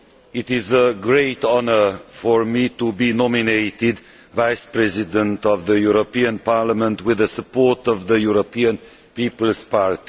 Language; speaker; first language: English; non-native, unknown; Hungarian